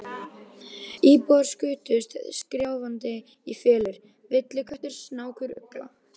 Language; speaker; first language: Icelandic; native; Icelandic